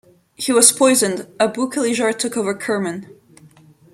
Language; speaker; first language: English; non-native, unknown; French